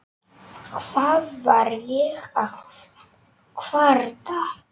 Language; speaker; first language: Icelandic; non-native, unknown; Polish